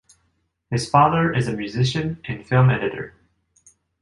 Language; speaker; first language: English; non-native, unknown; Japanese